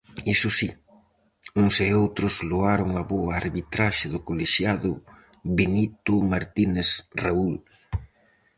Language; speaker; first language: Galician; native; Galician